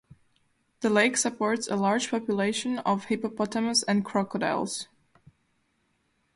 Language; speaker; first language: English; non-native, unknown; Slovak